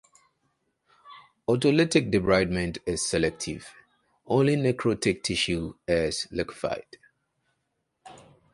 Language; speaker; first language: English; non-native, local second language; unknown